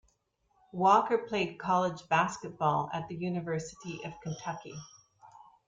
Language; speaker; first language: English; native; English